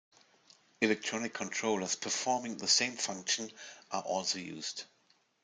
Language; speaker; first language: English; non-native, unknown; German